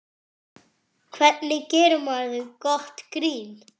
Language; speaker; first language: Icelandic; non-native, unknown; French